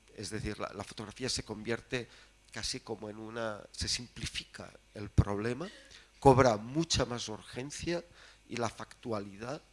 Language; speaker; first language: Spanish; native; Spanish